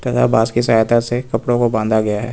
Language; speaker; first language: Hindi; native; Hindi